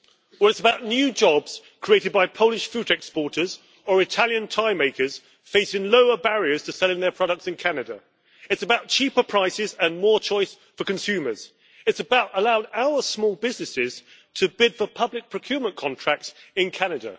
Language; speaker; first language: English; native; English